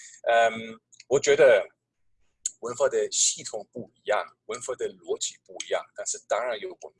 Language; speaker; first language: Chinese; non-native, fluent; German